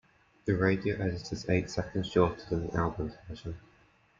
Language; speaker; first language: English; native; English